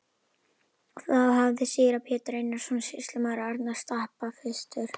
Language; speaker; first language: Icelandic; native; Icelandic